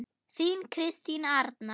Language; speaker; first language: Icelandic; non-native, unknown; German